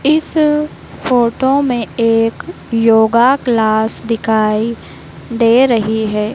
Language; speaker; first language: Hindi; native; Hindi